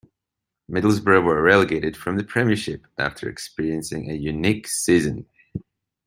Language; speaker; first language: English; native; English